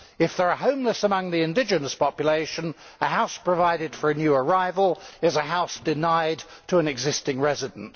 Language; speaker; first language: English; native; English